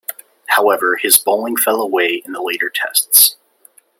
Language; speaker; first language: English; native; English